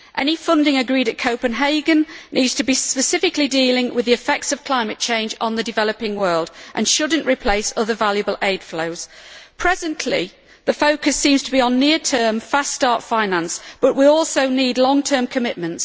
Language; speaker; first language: English; native; English